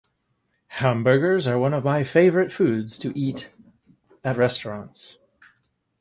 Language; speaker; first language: English; native; English